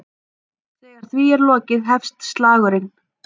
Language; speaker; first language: Icelandic; native; Icelandic